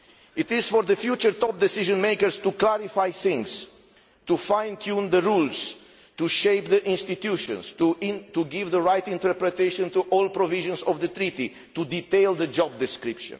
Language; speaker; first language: English; non-native, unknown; Romanian